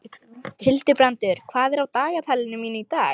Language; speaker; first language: Icelandic; non-native, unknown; Lithuanian